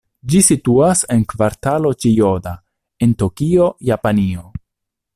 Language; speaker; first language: Esperanto; non-native, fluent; Italian